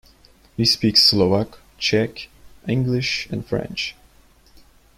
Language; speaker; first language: English; non-native, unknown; Turkish